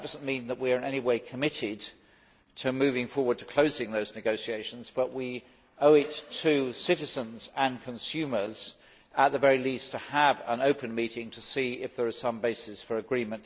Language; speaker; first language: English; native; English